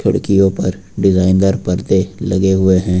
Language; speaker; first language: Hindi; native; Hindi